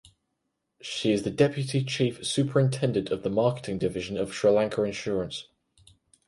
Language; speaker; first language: English; native; English